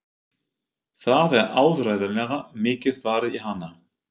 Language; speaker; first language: Icelandic; non-native, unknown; German